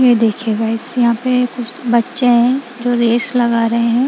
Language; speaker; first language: Hindi; non-native, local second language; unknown